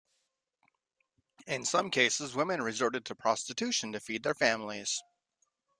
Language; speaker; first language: English; native; English